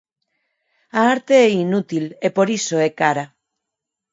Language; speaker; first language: Galician; non-native, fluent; Spanish